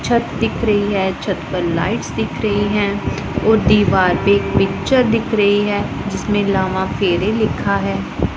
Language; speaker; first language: Hindi; non-native, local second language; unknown